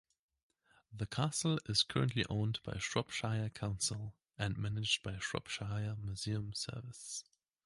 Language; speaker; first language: English; native; English